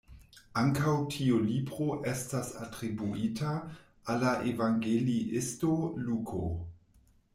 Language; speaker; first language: Esperanto; non-native, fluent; German